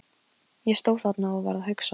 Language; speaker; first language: Icelandic; non-native, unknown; Polish